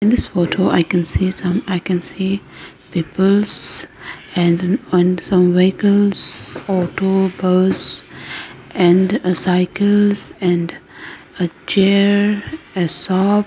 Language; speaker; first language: English; non-native, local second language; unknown